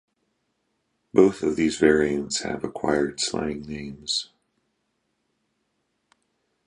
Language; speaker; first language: English; native; English